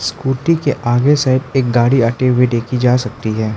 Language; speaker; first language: Hindi; non-native, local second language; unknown